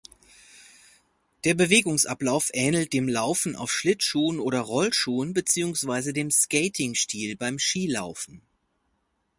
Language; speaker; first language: German; native; German